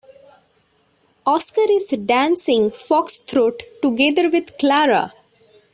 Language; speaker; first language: English; non-native, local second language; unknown